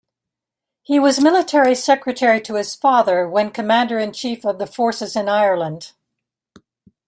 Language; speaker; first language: English; native; English